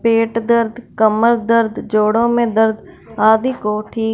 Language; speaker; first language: Hindi; non-native, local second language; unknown